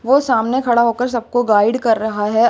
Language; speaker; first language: Hindi; native; Hindi